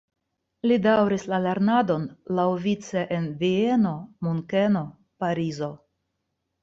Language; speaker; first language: Esperanto; non-native, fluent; Russian